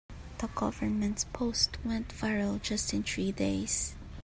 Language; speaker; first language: English; non-native, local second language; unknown